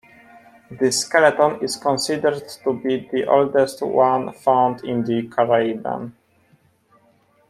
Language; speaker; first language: English; non-native, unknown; Polish